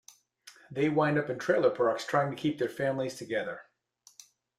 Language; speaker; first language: English; native; English